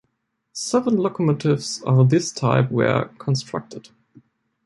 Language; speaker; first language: English; non-native, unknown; German